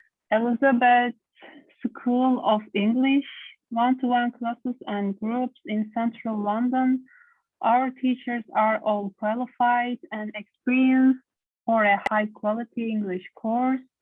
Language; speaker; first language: English; non-native, learner; Turkish